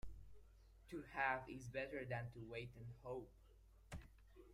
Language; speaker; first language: English; native; English